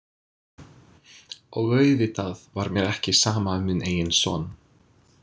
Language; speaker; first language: Icelandic; non-native, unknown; English